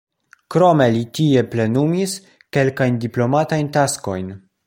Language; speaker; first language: Esperanto; non-native, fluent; Polish